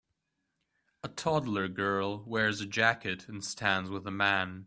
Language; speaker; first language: English; native; English